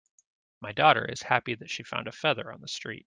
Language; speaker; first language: English; native; English